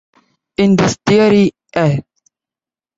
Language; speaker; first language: English; non-native, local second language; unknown